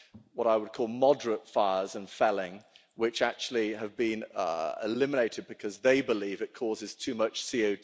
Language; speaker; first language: English; native; English